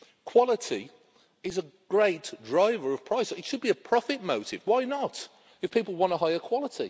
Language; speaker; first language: English; native; English